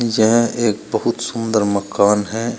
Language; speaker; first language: Hindi; native; Hindi